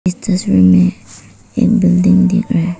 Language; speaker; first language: Hindi; non-native, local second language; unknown